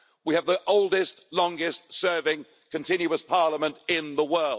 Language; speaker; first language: English; native; English